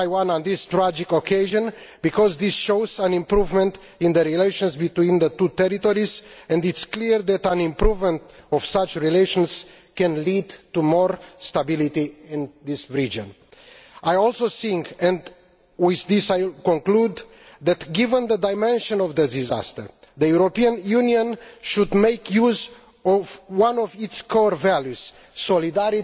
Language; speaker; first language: English; non-native, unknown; Romanian